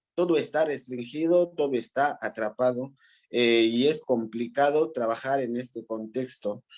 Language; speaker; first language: Spanish; non-native, local second language; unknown